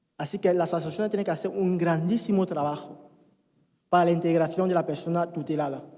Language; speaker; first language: Spanish; non-native, fluent; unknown